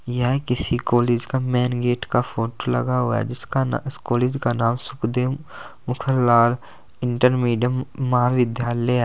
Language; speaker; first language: Hindi; native; Hindi